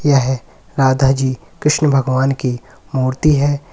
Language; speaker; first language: Hindi; native; Hindi